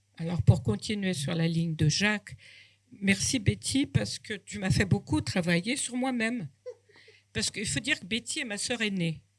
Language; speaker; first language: French; non-native, fluent; Portuguese